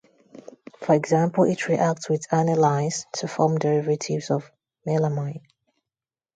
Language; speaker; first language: English; non-native, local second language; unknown